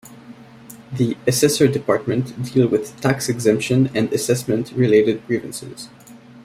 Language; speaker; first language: English; native; English